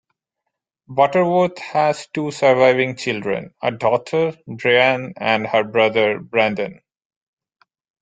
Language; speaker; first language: English; non-native, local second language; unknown